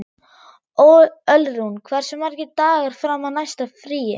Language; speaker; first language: Icelandic; non-native, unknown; German